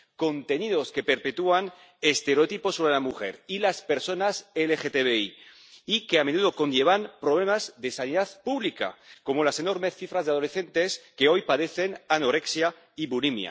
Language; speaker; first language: Spanish; native; Spanish